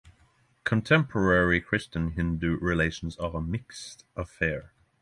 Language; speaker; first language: English; non-native, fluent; Norwegian